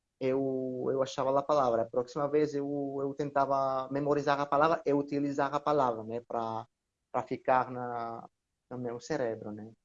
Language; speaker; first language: Portuguese; non-native, learner; Greek